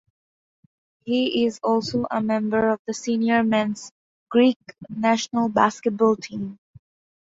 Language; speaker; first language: English; non-native, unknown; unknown